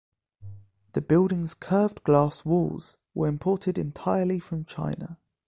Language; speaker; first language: English; native; English